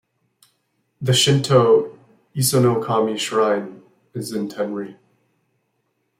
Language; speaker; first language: English; native; English